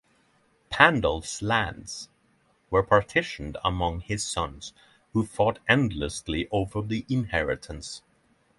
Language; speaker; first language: English; non-native, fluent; Norwegian